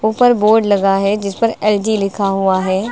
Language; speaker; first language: Hindi; native; Hindi